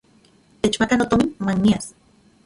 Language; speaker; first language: Central Puebla Nahuatl; non-native, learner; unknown